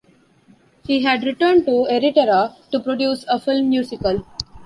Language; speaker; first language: English; non-native, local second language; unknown